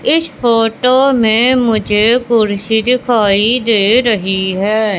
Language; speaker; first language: Hindi; native; Hindi